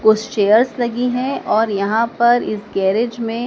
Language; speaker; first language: Hindi; native; Hindi